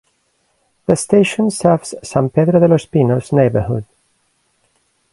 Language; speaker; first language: English; non-native, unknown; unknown